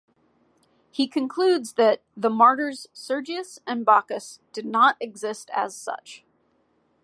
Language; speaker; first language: English; native; English